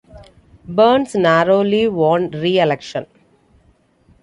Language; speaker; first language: English; non-native, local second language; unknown